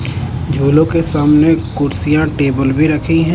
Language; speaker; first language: Hindi; non-native, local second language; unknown